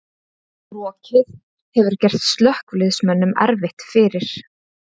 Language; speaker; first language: Icelandic; native; Icelandic